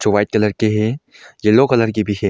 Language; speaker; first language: Hindi; non-native, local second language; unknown